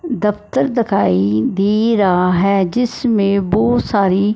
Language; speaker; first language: Hindi; non-native, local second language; Punjabi